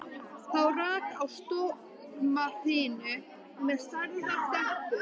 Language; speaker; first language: Icelandic; native; Icelandic